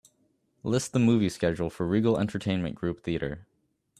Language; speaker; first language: English; native; English